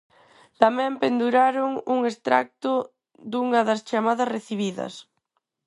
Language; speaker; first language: Galician; non-native, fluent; Spanish